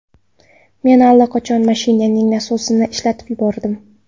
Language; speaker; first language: Uzbek; non-native, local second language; Kara-Kalpak